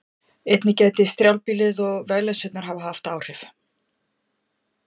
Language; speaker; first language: Icelandic; native; Icelandic